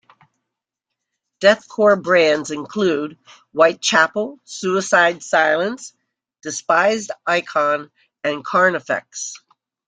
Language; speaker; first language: English; native; English